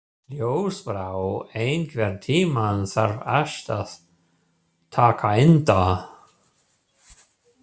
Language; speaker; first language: Icelandic; non-native, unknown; German